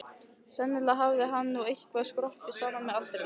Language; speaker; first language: Icelandic; native; Icelandic